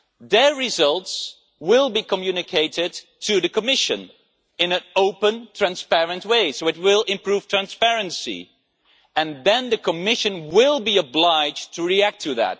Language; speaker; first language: English; non-native, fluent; Dutch